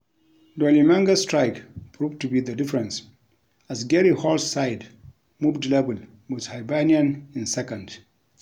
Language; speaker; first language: English; non-native, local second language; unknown